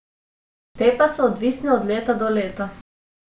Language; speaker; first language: Slovenian; non-native, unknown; Macedonian